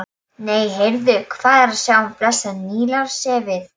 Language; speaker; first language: Icelandic; non-native, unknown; Polish